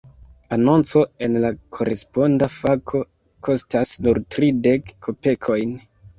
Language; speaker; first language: Esperanto; non-native, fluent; Kinyarwanda